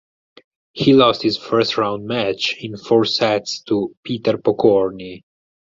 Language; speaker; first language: English; non-native, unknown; Italian